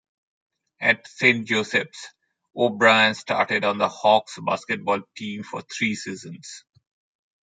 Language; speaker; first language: English; non-native, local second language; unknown